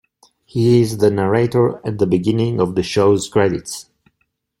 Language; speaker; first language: English; non-native, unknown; Italian